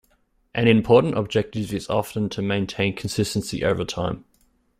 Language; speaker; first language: English; native; English